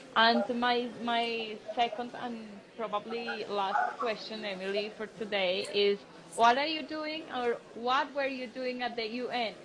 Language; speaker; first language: English; non-native, fluent; Spanish